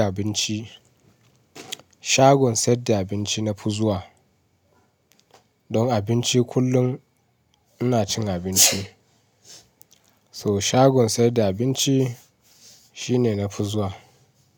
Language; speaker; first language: Hausa; non-native, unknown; Yoruba